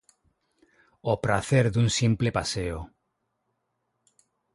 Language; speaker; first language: Galician; non-native, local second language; Spanish